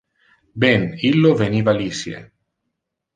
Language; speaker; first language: Interlingua; non-native, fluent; Italian